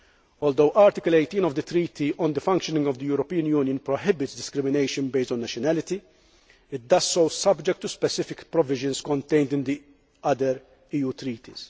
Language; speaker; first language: English; non-native, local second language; Maltese